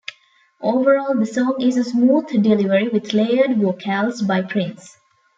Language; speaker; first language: English; non-native, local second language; Tamil